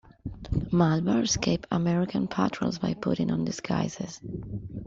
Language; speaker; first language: English; non-native, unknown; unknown